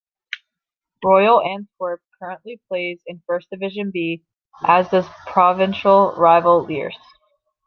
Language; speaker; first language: English; native; English